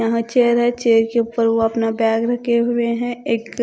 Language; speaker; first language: Hindi; non-native, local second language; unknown